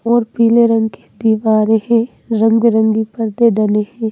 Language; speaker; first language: Hindi; native; Hindi